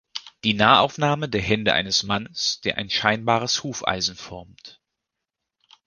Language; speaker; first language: German; native; German